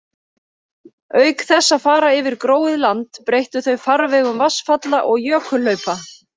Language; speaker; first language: Icelandic; native; Icelandic